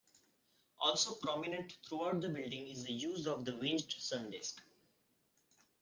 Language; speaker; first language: English; non-native, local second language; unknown